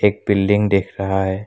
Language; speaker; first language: Hindi; non-native, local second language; Assamese